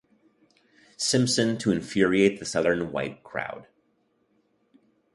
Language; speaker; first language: English; native; English